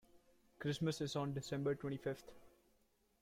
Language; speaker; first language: English; non-native, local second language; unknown